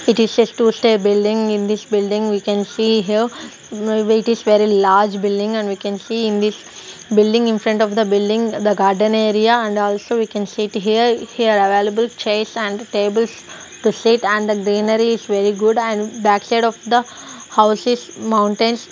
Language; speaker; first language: English; non-native, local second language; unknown